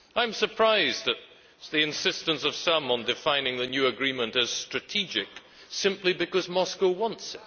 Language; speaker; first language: English; native; English